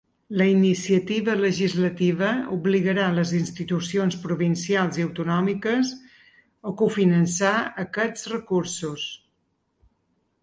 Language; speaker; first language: Catalan; native; Catalan